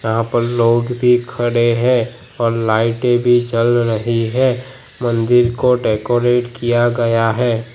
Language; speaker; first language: Hindi; non-native, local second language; Gujarati